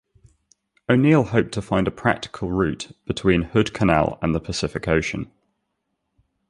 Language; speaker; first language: English; native; English